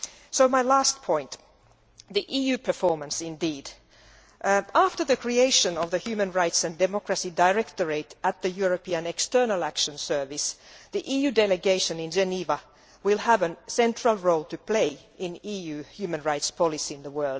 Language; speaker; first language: English; non-native, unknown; Finnish